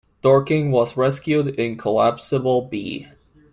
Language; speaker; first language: English; non-native, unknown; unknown